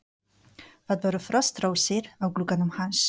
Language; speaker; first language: Icelandic; non-native, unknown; Polish